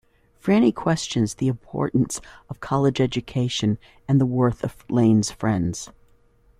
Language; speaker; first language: English; native; English